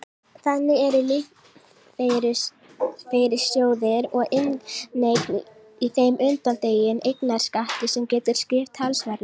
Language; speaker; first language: Icelandic; native; Icelandic